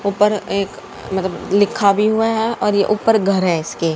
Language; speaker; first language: Hindi; native; Hindi